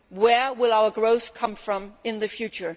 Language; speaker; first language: English; non-native, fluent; Danish